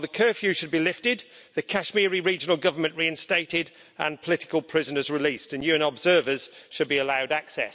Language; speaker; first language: English; native; English